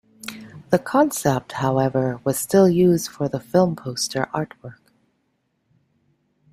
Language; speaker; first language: English; native; English